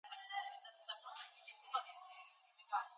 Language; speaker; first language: English; native; English